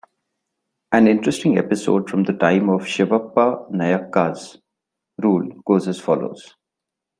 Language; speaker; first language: English; non-native, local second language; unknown